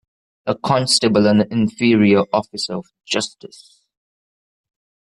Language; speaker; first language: English; non-native, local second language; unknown